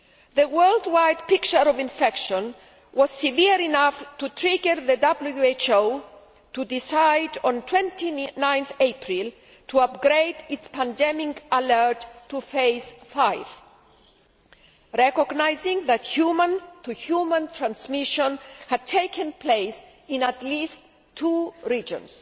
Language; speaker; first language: English; non-native, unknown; Greek